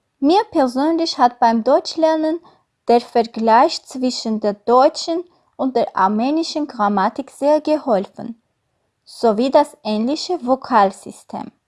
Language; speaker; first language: German; non-native, fluent; Armenian